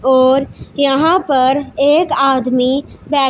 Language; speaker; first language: Hindi; non-native, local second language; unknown